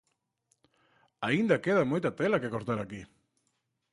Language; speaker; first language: Galician; native; Galician